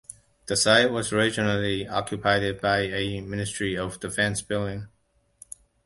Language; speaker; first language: English; non-native, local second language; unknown